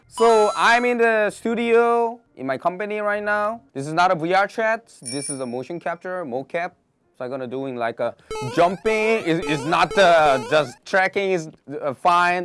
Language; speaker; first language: English; non-native, learner; Korean